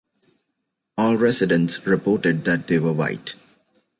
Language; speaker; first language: English; native; English